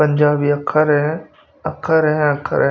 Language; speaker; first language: Hindi; non-native, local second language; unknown